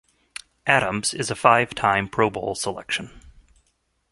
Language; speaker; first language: English; native; English